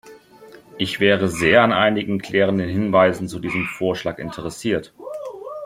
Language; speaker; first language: German; native; German